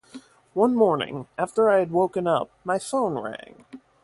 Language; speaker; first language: English; native; English